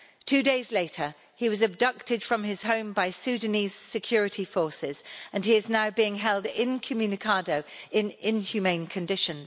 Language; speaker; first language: English; native; English